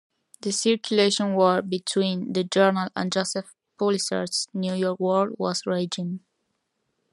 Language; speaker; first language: English; non-native, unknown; Spanish